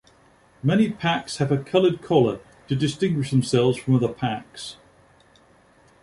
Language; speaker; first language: English; native; English